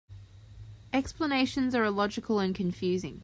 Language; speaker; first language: English; native; English